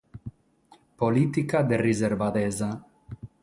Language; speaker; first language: Sardinian; non-native, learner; Catalan